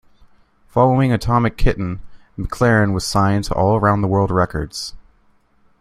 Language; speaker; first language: English; native; English